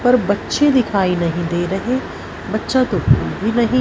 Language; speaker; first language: Hindi; non-native, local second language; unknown